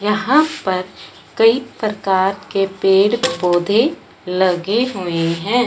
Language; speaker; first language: Hindi; non-native, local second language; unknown